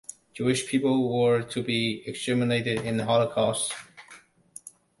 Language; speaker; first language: English; non-native, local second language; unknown